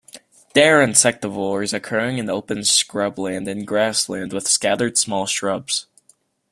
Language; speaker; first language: English; native; English